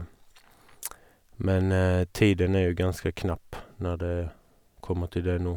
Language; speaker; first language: Norwegian; non-native, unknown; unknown